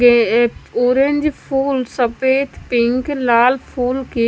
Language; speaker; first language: Hindi; non-native, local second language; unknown